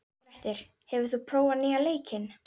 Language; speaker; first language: Icelandic; native; Icelandic